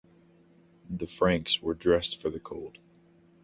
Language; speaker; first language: English; native; English